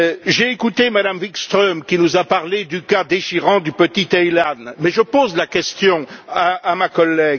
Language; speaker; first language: French; native; French